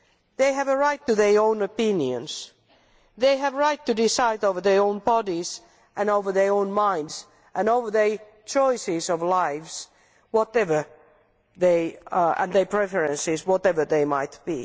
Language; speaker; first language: English; non-native, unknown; Finnish